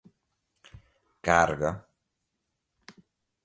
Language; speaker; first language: Portuguese; non-native, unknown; Galician